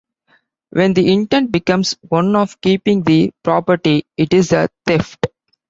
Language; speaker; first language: English; non-native, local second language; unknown